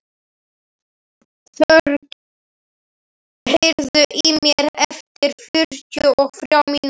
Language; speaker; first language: Icelandic; non-native, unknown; Slovak